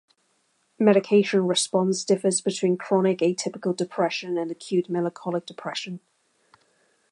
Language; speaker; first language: English; native; English